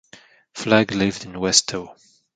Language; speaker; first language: English; non-native, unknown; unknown